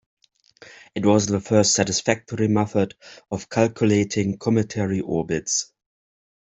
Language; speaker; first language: English; native; English